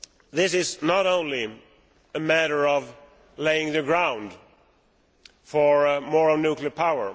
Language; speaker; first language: English; non-native, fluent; Swedish